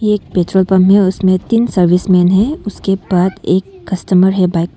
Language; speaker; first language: Hindi; non-native, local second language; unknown